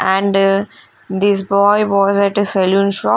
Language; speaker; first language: English; non-native, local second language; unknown